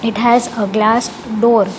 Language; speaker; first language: English; non-native, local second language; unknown